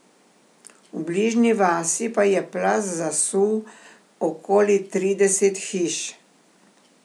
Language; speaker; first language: Slovenian; native; Slovenian